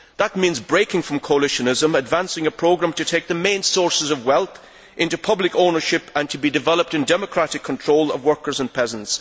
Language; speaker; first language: English; native; English